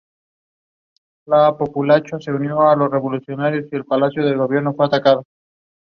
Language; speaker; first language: English; non-native, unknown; Spanish